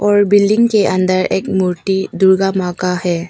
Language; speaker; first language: Hindi; non-native, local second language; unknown